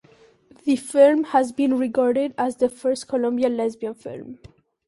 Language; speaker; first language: English; non-native, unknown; Catalan